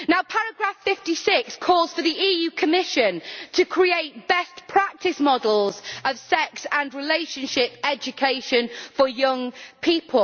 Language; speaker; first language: English; native; English